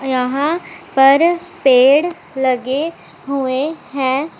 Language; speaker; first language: Hindi; non-native, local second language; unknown